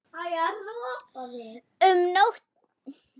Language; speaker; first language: Icelandic; non-native, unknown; German